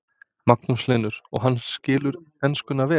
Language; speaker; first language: Icelandic; non-native, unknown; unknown